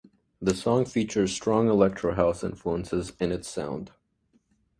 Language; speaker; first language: English; native; English